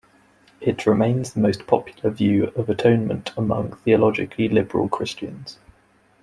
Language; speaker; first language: English; native; English